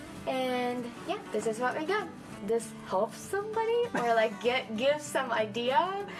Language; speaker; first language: English; non-native, fluent; Japanese